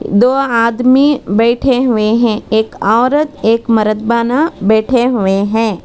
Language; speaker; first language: Hindi; non-native, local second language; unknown